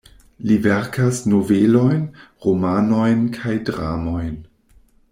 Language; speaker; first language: Esperanto; non-native, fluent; German